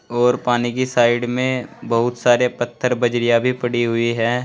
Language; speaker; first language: Hindi; native; Hindi